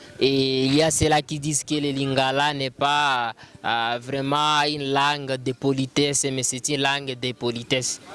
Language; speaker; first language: French; non-native, local second language; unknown